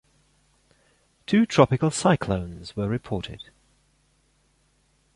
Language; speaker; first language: English; non-native, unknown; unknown